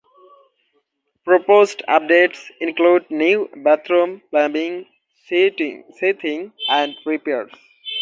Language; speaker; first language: English; non-native, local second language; Bangla